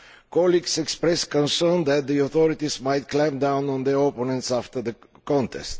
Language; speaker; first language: English; non-native, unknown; Bulgarian